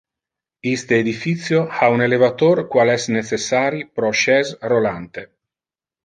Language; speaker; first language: Interlingua; non-native, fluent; Italian